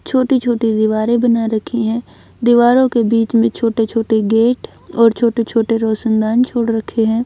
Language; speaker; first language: Hindi; native; Hindi